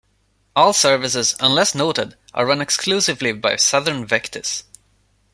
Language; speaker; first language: English; non-native, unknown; Swedish